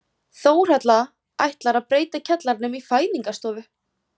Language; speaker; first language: Icelandic; native; Icelandic